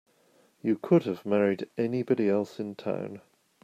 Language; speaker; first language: English; native; English